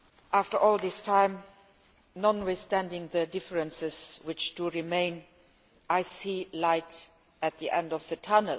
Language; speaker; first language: English; non-native, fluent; Luxembourgish